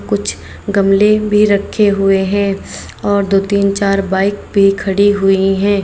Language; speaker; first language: Hindi; native; Hindi